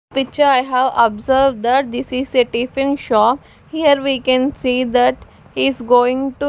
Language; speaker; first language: English; non-native, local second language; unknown